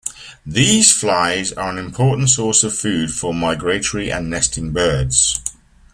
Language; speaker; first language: English; native; English